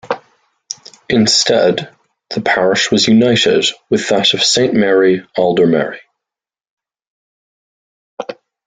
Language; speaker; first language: English; native; English